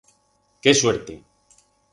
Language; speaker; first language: Aragonese; non-native, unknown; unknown